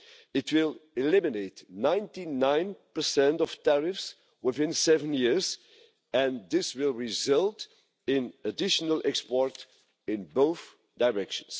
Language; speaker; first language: English; non-native, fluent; Dutch